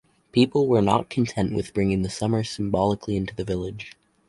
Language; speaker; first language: English; native; English